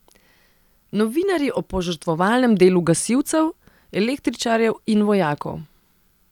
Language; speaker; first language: Slovenian; non-native, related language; Serbian